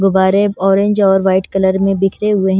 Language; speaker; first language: Hindi; non-native, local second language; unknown